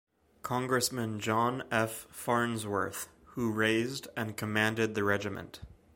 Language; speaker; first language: English; native; English